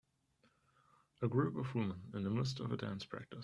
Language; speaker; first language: English; non-native, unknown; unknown